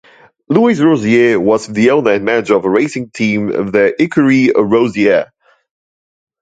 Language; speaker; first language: English; non-native, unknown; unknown